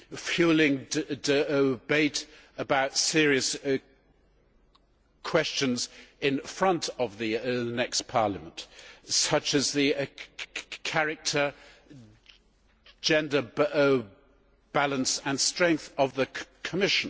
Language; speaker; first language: English; native; English